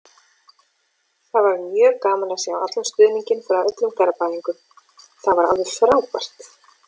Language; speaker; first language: Icelandic; native; Icelandic